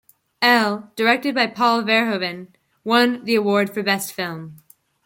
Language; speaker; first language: English; native; English